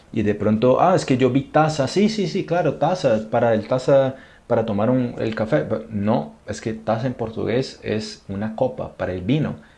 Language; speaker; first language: Spanish; non-native, fluent; Portuguese